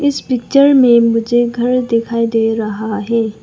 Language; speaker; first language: Hindi; non-native, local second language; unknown